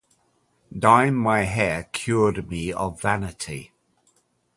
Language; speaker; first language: English; native; English